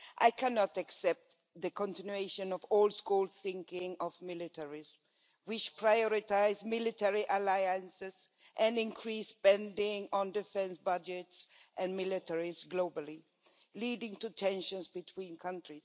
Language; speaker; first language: English; non-native, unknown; Swedish